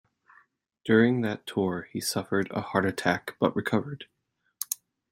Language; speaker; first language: English; native; English